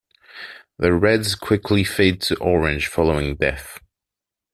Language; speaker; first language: English; non-native, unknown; French